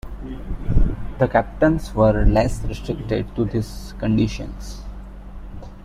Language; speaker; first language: English; non-native, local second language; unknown